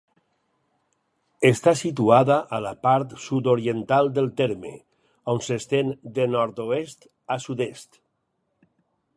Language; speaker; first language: Catalan; native; Catalan